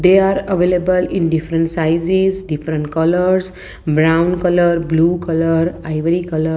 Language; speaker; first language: English; non-native, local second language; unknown